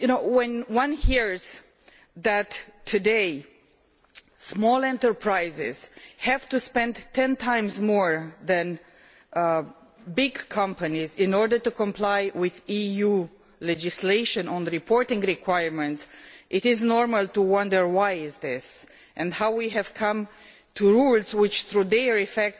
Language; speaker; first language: English; non-native, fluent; Romanian